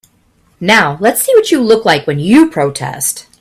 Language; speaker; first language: English; native; English